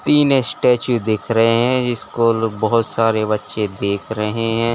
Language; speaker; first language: Hindi; native; Hindi